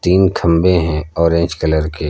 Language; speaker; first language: Hindi; native; Hindi